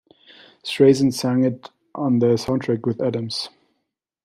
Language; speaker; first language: English; non-native, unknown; German